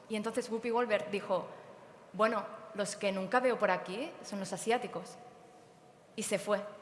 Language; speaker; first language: Spanish; native; Spanish